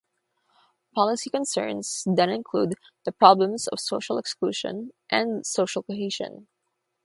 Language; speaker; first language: English; non-native, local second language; Filipino